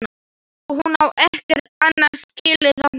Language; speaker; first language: Icelandic; non-native, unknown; Slovak